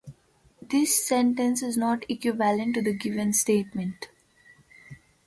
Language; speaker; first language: English; non-native, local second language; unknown